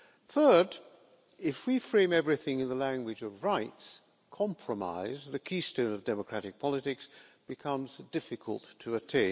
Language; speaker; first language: English; non-native, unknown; Hungarian